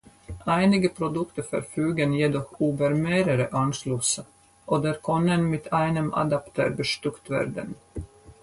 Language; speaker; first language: German; non-native, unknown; Latvian